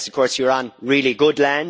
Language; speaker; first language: English; native; English